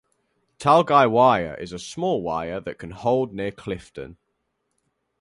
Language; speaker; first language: English; native; English